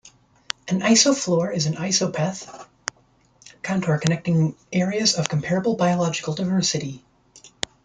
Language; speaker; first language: English; native; English